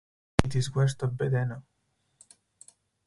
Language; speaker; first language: English; non-native, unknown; Spanish